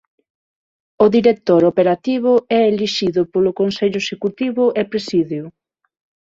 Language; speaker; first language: Galician; non-native, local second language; Spanish